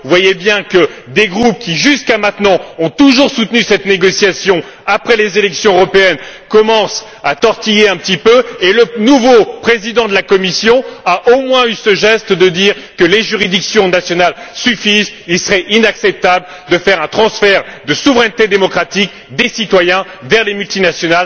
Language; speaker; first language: French; native; French